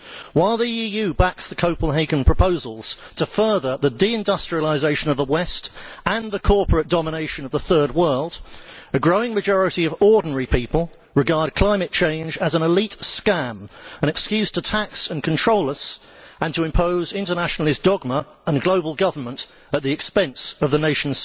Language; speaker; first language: English; native; English